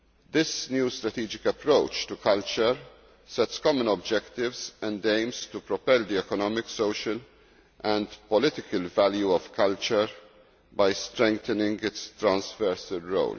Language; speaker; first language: English; non-native, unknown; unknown